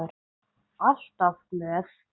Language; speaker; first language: Icelandic; non-native, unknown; English